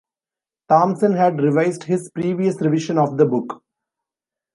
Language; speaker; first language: English; non-native, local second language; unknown